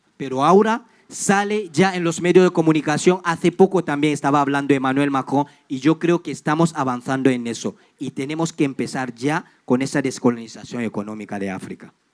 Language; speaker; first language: Spanish; non-native, fluent; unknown